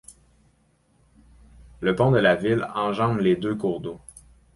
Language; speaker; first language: French; native; French